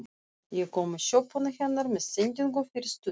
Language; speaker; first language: Icelandic; non-native, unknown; Russian